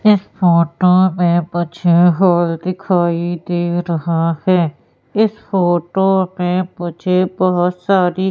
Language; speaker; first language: Hindi; native; Hindi